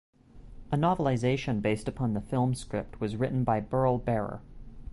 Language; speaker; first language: English; native; English